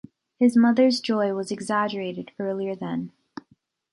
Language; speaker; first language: English; native; English